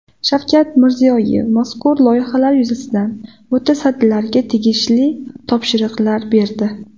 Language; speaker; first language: Uzbek; native; Uzbek